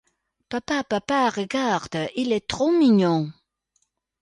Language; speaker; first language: French; non-native, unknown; Italian